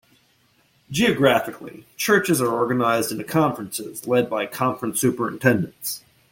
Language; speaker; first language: English; native; English